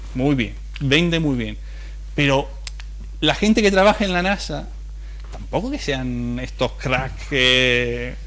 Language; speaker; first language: Spanish; non-native, fluent; Italian